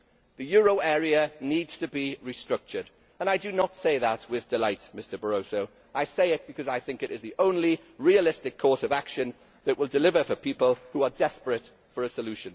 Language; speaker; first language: English; native; English